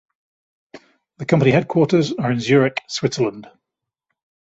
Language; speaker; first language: English; native; English